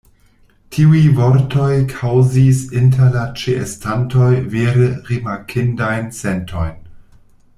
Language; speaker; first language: Esperanto; non-native, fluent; German